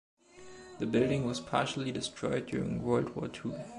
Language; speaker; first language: English; non-native, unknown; German